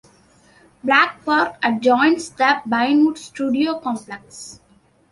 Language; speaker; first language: English; non-native, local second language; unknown